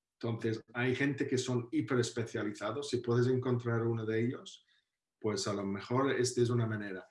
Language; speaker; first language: Spanish; non-native, fluent; English